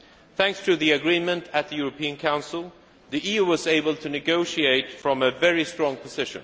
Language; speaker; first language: English; non-native, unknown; Swedish